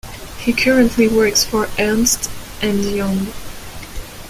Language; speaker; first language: English; non-native, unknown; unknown